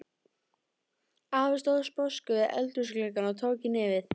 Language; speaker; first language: Icelandic; native; Icelandic